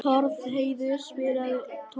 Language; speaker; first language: Icelandic; non-native, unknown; Vietnamese